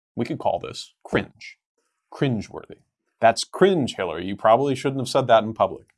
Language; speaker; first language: English; native; English